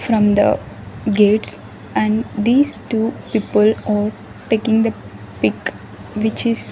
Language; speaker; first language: English; non-native, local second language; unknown